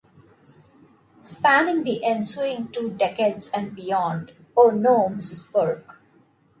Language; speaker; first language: English; non-native, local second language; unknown